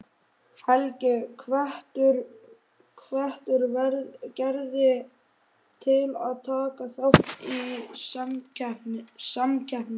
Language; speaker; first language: Icelandic; native; Icelandic